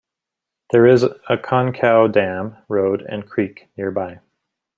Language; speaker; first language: English; native; English